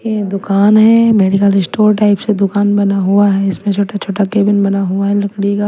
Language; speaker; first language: Hindi; non-native, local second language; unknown